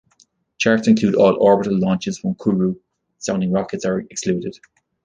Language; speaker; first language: English; native; English